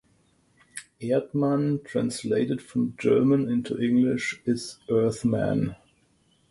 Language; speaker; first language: English; non-native, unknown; German